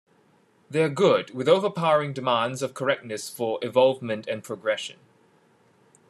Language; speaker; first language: English; non-native, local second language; Cantonese